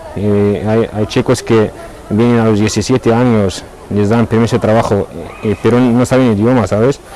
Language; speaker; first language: Spanish; non-native, learner; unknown